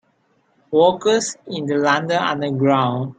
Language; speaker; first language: English; non-native, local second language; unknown